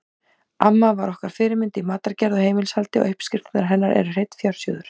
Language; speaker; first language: Icelandic; native; Icelandic